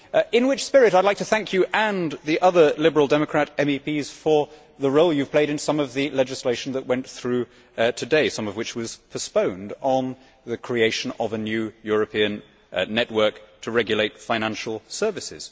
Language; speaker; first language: English; native; English